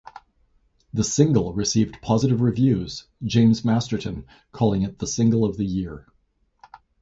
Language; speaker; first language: English; native; English